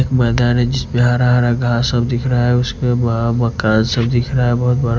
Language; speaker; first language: Hindi; non-native, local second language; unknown